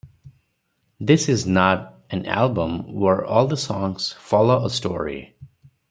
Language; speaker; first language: English; non-native, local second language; Odia